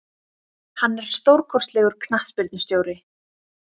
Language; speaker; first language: Icelandic; native; Icelandic